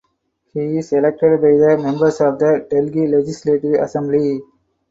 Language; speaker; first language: English; non-native, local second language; Tamil